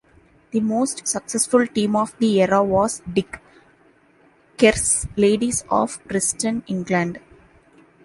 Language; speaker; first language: English; non-native, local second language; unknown